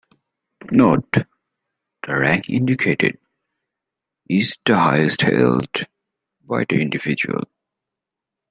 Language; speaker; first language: English; native; English